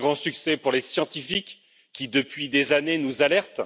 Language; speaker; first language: French; native; French